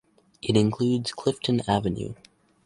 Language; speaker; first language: English; native; English